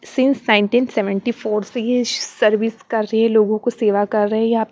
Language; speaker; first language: Hindi; non-native, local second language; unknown